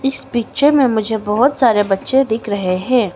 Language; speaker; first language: Hindi; non-native, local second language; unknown